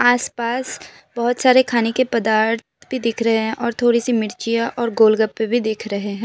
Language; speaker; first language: Hindi; non-native, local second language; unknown